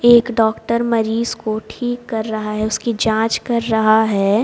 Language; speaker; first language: Hindi; native; Hindi